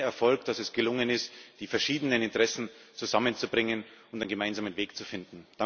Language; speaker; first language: German; native; German